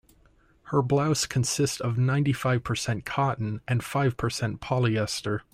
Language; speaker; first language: English; native; English